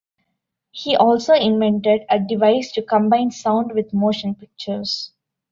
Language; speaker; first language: English; non-native, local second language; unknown